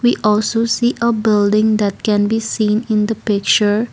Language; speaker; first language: English; non-native, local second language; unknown